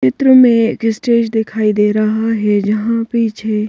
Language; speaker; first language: Hindi; native; Hindi